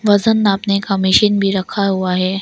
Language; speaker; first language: Hindi; non-native, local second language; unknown